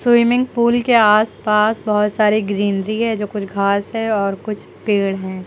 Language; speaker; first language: Hindi; native; Hindi